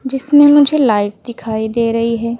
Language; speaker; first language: Hindi; native; Hindi